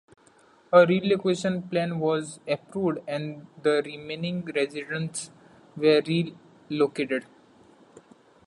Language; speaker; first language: English; non-native, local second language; Marathi